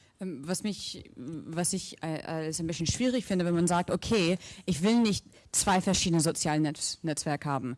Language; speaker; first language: German; non-native, fluent; English